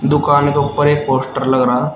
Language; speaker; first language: Hindi; native; Hindi